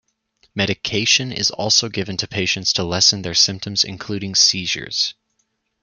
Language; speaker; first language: English; native; English